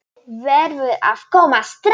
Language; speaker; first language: Icelandic; non-native, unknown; Polish